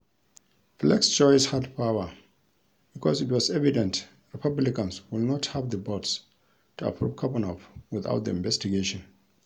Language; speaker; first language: English; non-native, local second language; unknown